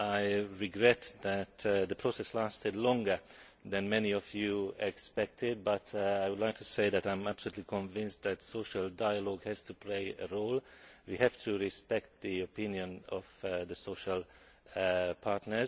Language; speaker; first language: English; non-native, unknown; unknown